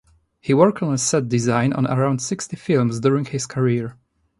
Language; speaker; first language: English; non-native, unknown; Polish